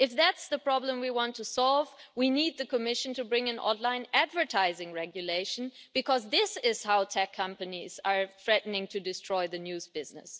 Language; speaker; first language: English; non-native, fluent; German